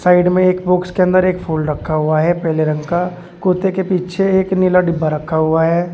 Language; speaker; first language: Hindi; native; Hindi